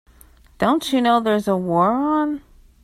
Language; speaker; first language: English; native; English